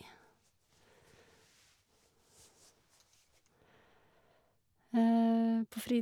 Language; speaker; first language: Norwegian; native; Norwegian